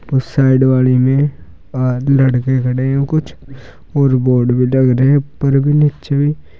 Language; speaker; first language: Hindi; native; Hindi